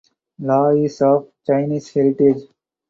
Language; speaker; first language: English; non-native, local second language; Tamil